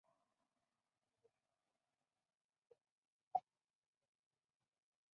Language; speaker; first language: English; non-native, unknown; Spanish